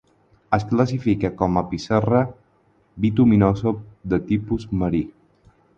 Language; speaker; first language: Catalan; non-native, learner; Spanish